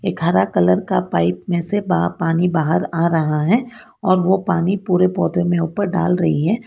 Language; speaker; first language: Hindi; non-native, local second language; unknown